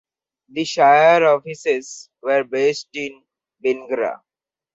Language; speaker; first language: English; non-native, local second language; Bangla